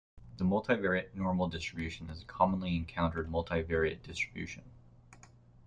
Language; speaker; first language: English; native; English